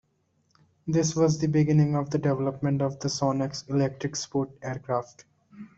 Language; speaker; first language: English; non-native, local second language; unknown